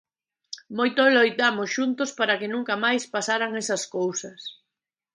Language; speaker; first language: Galician; native; Galician